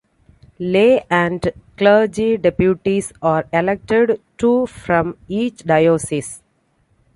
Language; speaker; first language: English; non-native, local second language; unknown